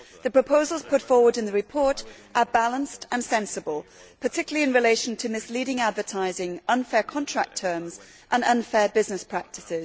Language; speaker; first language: English; native; English